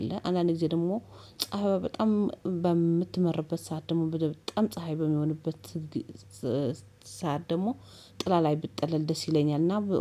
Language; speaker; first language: Amharic; native; Amharic